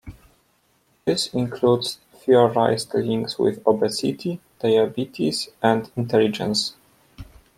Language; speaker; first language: English; non-native, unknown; Polish